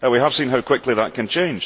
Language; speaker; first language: English; early bilingual, heritage; English